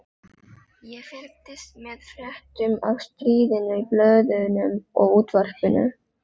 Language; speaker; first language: Icelandic; non-native, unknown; Filipino